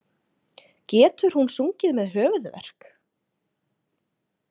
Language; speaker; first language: Icelandic; native; Icelandic